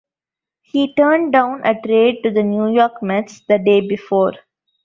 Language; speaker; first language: English; non-native, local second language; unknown